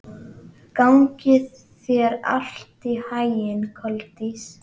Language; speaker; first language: Icelandic; native; Icelandic